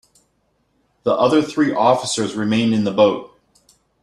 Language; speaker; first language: English; native; English